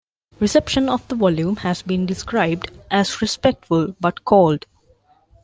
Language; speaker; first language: English; non-native, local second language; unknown